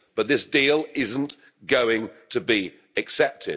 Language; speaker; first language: English; native; English